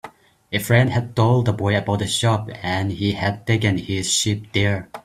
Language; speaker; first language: English; non-native, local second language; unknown